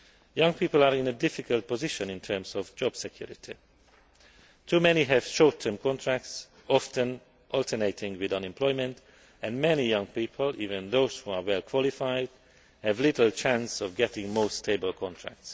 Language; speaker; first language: English; non-native, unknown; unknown